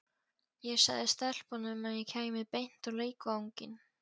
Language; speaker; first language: Icelandic; non-native, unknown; Polish